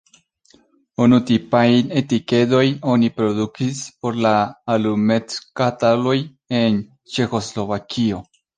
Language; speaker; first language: Esperanto; non-native, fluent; Spanish